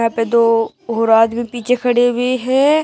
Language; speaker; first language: Hindi; native; Hindi